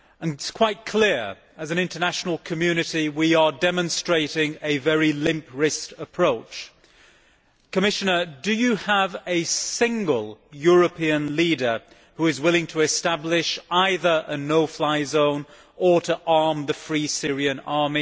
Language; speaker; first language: English; native; English